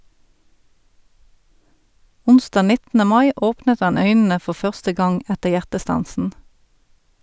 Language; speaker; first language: Norwegian; native; Norwegian